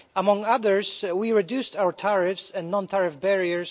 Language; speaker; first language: English; non-native, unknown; Polish